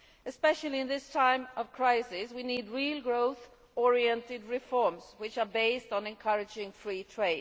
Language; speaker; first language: English; non-native, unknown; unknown